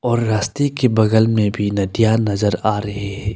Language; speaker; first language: Hindi; early bilingual, other home language; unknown